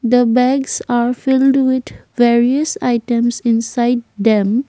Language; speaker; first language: English; non-native, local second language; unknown